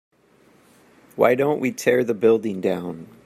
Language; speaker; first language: English; native; English